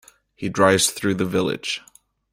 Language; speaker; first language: English; native; English